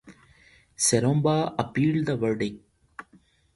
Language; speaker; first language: English; non-native, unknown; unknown